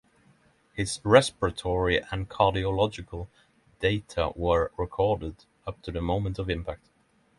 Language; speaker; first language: English; non-native, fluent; Norwegian